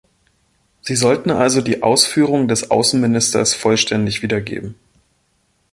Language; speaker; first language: German; native; German